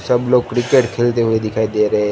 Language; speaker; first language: Hindi; non-native, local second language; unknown